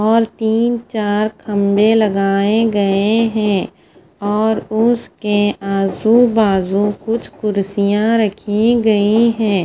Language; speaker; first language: Hindi; non-native, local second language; Punjabi